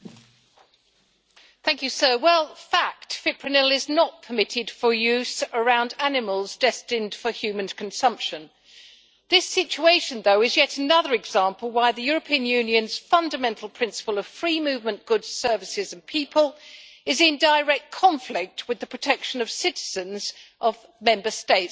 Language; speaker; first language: English; native; English